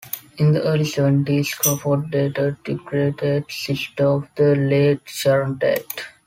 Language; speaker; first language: English; non-native, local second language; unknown